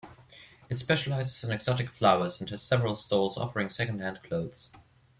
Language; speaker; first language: English; non-native, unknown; German